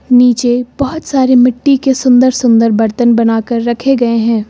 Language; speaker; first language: Hindi; native; Hindi